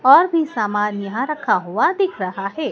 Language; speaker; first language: Hindi; native; Hindi